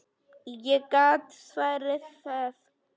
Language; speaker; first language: Icelandic; non-native, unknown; Polish